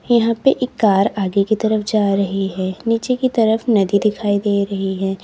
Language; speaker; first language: Hindi; native; Hindi